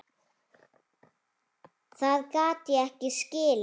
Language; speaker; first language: Icelandic; native; Icelandic